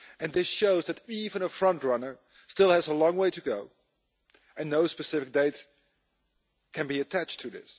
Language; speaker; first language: English; non-native, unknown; Dutch